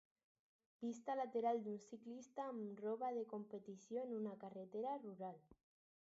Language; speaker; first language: Catalan; non-native, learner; Spanish